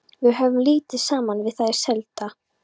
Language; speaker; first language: Icelandic; non-native, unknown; Polish